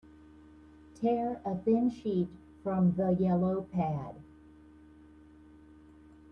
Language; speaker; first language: English; native; English